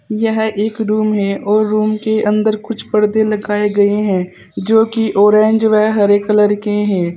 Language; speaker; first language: Hindi; native; Hindi